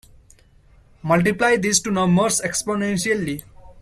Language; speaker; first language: English; non-native, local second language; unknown